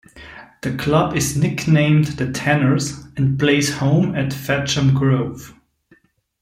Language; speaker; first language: English; non-native, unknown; German